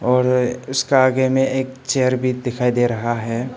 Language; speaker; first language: Hindi; non-native, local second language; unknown